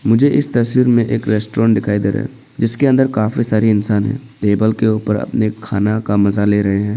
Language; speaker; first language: Hindi; non-native, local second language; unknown